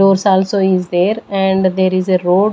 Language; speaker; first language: English; non-native, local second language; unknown